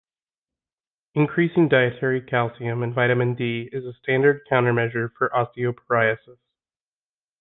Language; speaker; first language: English; native; English